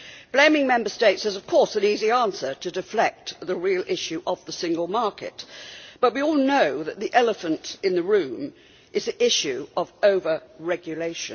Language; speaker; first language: English; native; English